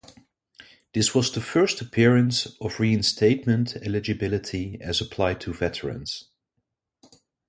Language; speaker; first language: English; non-native, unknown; Dutch